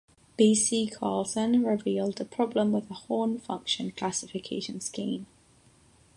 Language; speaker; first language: English; non-native, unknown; Catalan